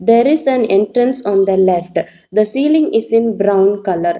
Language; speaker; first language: English; non-native, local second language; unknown